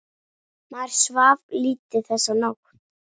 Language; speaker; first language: Icelandic; native; Icelandic